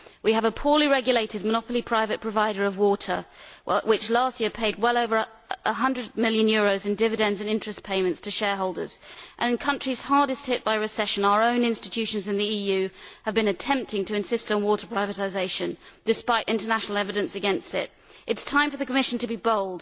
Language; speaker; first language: English; native; English